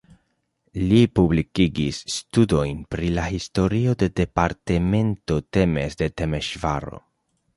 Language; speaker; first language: Esperanto; non-native, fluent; Spanish